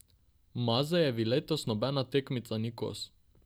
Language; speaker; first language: Slovenian; non-native, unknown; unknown